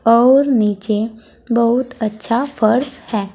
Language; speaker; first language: Hindi; native; Hindi